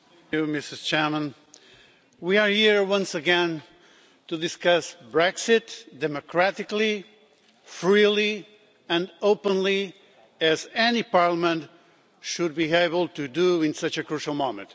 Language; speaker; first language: English; non-native, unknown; Portuguese